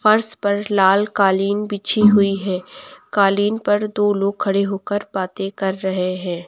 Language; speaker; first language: Hindi; native; Hindi